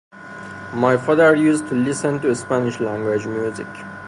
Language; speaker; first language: English; non-native, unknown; Persian